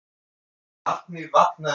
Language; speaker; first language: Icelandic; non-native, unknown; French